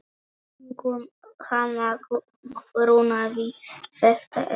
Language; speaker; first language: Icelandic; non-native, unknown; Polish